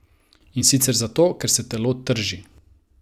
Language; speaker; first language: Slovenian; non-native, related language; Croatian